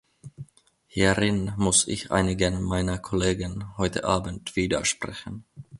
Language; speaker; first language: German; non-native, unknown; Finnish